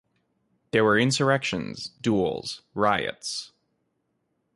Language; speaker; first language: English; native; English